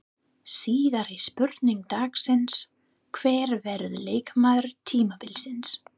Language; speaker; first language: Icelandic; non-native, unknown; English